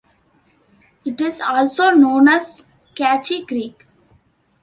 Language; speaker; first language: English; non-native, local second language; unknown